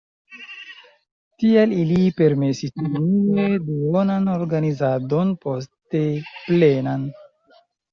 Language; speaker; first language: Esperanto; non-native, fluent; Chinese